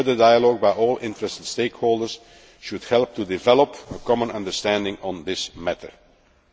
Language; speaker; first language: English; non-native, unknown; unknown